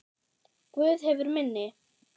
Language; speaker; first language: Icelandic; non-native, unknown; German